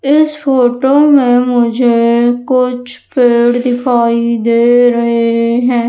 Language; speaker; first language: Hindi; native; Hindi